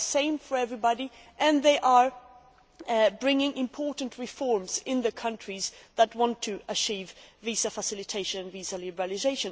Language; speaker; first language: English; non-native, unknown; Swedish